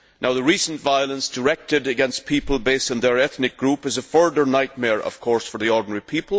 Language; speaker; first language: English; native; English